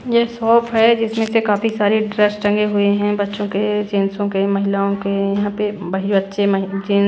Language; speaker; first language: Hindi; non-native, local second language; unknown